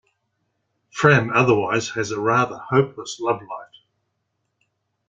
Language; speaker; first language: English; native; English